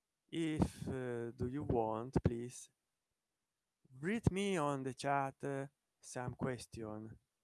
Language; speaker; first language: English; non-native, learner; Italian